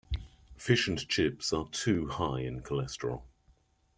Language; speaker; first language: English; native; English